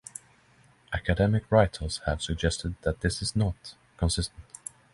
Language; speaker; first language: English; non-native, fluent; Norwegian